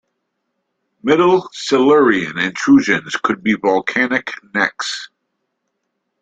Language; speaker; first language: English; native; English